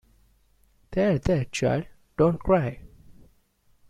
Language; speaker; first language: English; non-native, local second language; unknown